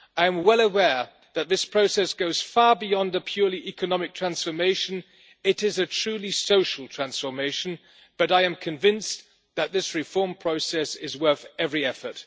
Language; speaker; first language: English; non-native, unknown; German